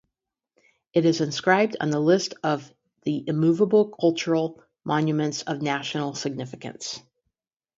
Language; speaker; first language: English; native; English